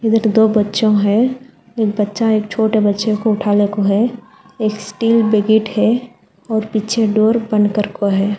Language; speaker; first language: Hindi; non-native, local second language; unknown